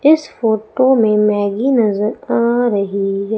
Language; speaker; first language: Hindi; native; Hindi